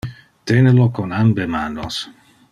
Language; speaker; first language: Interlingua; non-native, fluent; Dutch